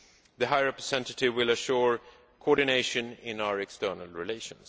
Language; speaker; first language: English; non-native, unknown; Swedish